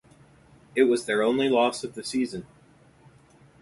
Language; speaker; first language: English; native; English